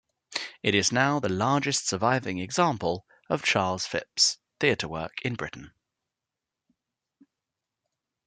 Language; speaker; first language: English; native; English